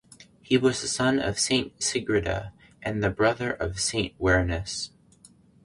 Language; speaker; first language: English; native; English